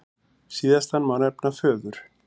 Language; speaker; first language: Icelandic; native; Icelandic